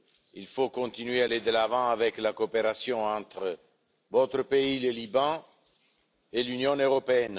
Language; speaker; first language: French; non-native, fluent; Italian